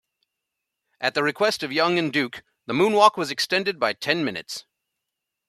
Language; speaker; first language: English; native; English